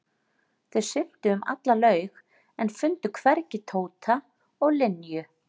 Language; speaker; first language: Icelandic; native; Icelandic